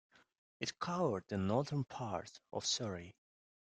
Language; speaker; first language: English; non-native, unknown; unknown